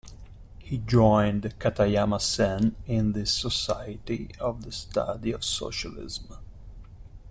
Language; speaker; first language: English; non-native, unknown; Italian